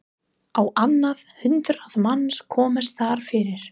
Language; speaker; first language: Icelandic; non-native, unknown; English